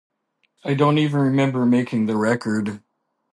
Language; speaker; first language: English; native; English